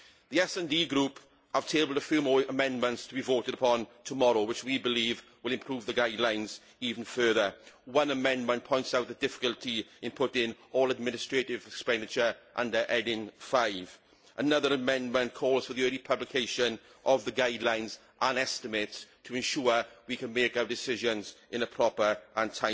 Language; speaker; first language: English; native; English